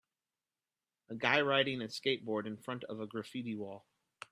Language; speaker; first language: English; native; English